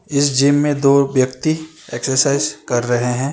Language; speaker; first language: Hindi; non-native, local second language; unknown